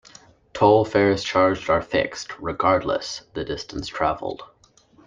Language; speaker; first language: English; native; English